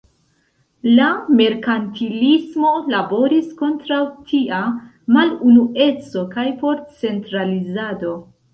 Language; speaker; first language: Esperanto; non-native, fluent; Central Kurdish